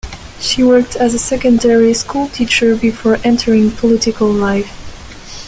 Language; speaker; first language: English; non-native, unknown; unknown